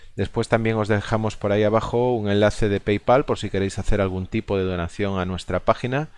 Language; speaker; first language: Spanish; non-native, local second language; Galician